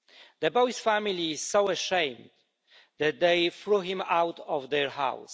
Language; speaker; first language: English; non-native, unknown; Polish